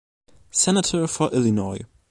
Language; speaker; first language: English; non-native, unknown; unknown